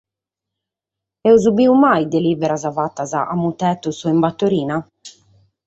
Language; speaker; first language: Sardinian; native; Sardinian